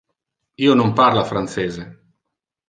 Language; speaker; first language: Interlingua; non-native, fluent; Italian